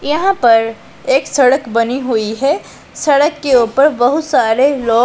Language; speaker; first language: Hindi; non-native, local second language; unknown